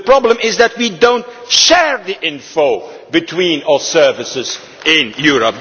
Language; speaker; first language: English; non-native, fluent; Dutch